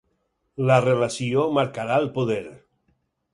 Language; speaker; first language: Catalan; native; Catalan